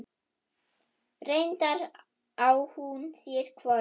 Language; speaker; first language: Icelandic; non-native, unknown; German